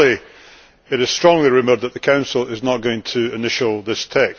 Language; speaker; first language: English; native; English